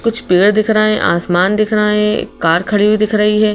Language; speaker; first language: Hindi; native; Hindi